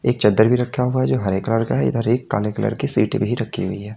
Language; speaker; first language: Hindi; native; Hindi